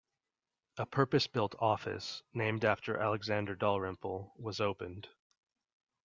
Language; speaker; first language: English; native; English